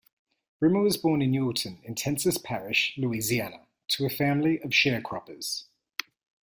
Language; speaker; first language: English; native; English